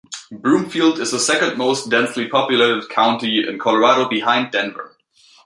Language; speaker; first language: English; native; English